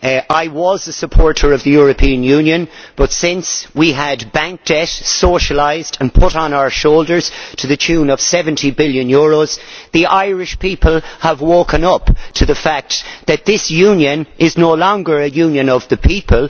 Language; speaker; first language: English; native; English